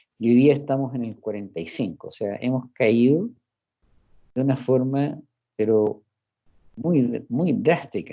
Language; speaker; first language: Spanish; early bilingual, heritage; Spanish